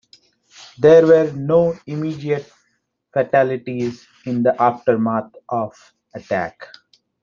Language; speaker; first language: English; non-native, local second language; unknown